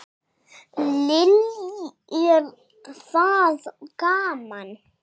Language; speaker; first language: Icelandic; non-native, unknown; English